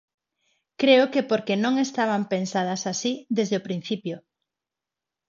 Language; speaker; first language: Galician; non-native, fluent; Spanish